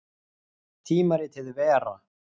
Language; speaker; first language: Icelandic; native; Icelandic